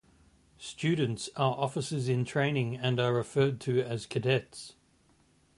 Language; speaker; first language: English; native; English